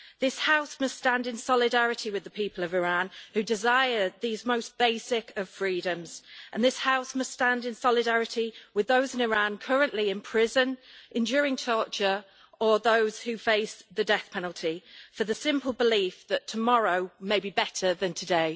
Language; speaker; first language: English; native; English